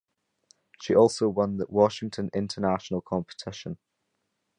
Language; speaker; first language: English; native; English